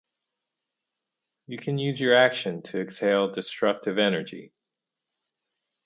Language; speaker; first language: English; native; English